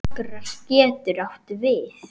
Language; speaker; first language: Icelandic; native; Icelandic